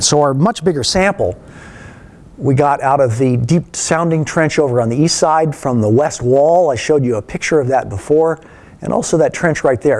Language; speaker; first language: English; native; English